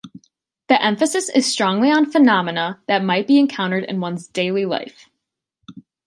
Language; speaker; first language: English; native; English